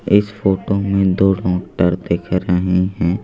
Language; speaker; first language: Hindi; native; Hindi